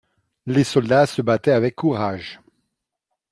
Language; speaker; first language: French; non-native, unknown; Dutch